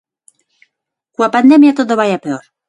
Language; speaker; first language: Galician; non-native, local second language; Spanish